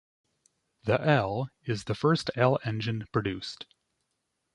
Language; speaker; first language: English; native; English